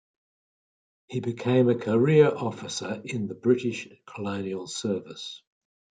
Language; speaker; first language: English; native; English